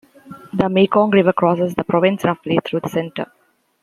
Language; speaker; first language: English; native; English